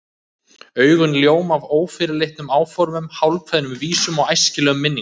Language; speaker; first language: Icelandic; native; Icelandic